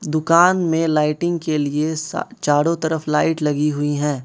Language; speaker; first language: Hindi; non-native, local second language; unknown